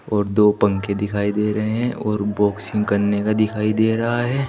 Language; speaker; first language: Hindi; native; Hindi